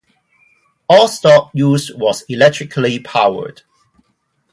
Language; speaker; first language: English; non-native, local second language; Cantonese